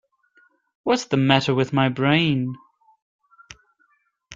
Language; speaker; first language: English; native; English